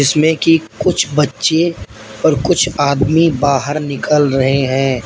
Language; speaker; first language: Hindi; native; Hindi